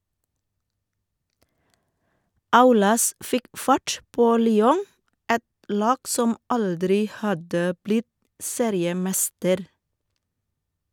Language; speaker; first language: Norwegian; non-native, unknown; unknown